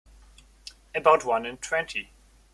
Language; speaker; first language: English; non-native, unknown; German